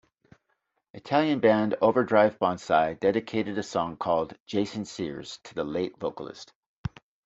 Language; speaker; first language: English; native; English